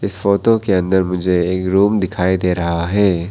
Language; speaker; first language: Hindi; non-native, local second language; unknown